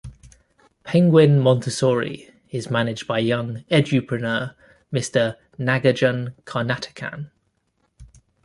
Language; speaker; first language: English; native; English